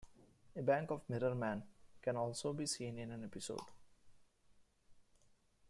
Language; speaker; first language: English; non-native, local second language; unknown